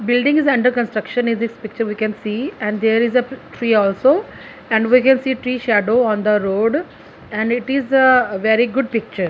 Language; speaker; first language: English; non-native, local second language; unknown